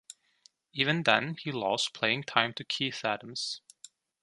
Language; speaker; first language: English; non-native, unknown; Turkish